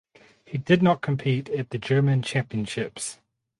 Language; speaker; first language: English; native; English